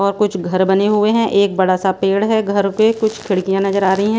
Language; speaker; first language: Hindi; non-native, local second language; Punjabi